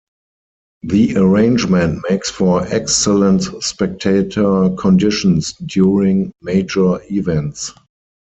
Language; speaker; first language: English; non-native, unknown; German